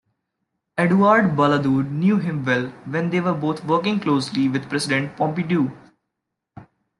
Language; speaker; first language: English; non-native, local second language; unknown